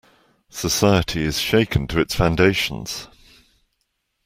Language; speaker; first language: English; native; English